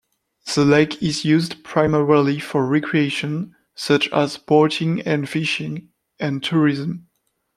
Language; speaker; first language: English; non-native, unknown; French